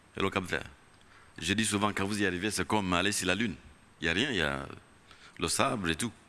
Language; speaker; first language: French; non-native, local second language; Kinyarwanda